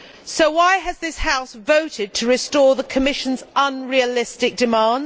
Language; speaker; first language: English; native; English